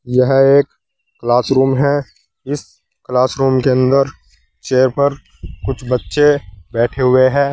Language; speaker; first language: Hindi; native; Hindi